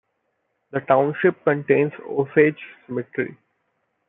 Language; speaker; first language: English; non-native, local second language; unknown